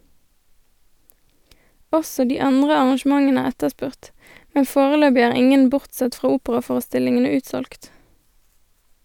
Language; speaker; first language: Norwegian; native; Norwegian